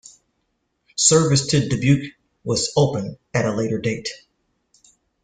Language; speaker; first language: English; native; English